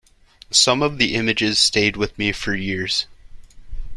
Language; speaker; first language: English; native; English